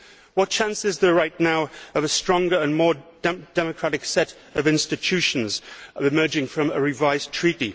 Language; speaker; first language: English; native; English